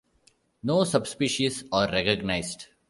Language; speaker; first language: English; non-native, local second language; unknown